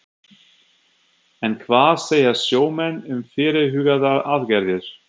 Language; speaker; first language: Icelandic; non-native, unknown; German